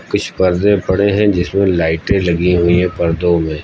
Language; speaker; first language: Hindi; native; Hindi